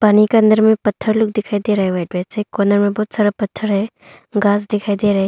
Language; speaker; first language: Hindi; non-native, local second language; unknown